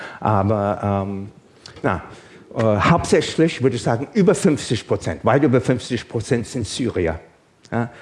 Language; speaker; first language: German; non-native, fluent; English